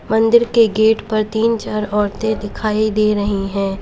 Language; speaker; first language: Hindi; native; Hindi